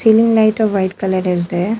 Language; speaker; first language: English; non-native, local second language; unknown